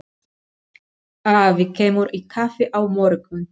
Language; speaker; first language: Icelandic; non-native, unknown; Spanish